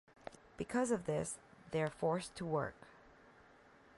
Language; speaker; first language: English; native; English